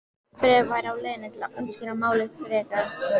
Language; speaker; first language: Icelandic; native; Icelandic